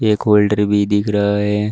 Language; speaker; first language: Hindi; native; Hindi